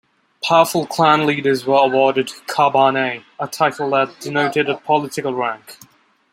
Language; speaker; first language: English; non-native, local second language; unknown